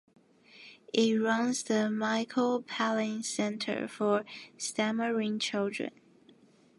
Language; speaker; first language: English; non-native, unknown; Japanese